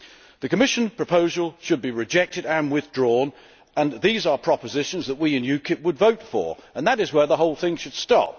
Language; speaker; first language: English; native; English